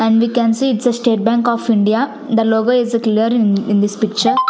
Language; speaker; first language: English; non-native, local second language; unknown